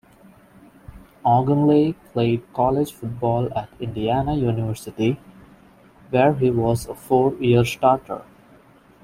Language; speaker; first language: English; non-native, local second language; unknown